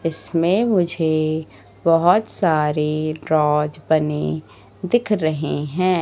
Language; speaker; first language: Hindi; native; Hindi